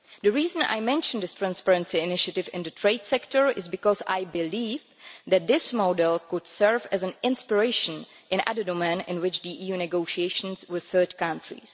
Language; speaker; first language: English; non-native, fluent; Czech